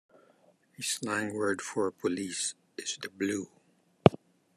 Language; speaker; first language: English; non-native, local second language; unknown